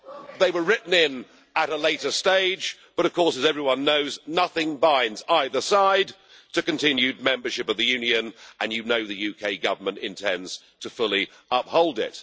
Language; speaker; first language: English; native; English